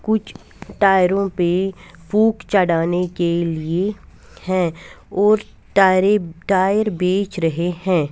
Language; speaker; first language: Hindi; non-native, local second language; Punjabi